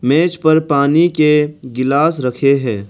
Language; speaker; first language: Hindi; non-native, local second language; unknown